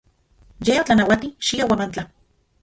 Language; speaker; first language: Central Puebla Nahuatl; non-native, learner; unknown